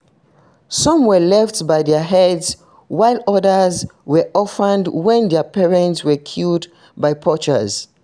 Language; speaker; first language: English; non-native, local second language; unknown